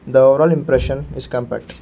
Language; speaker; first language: English; non-native, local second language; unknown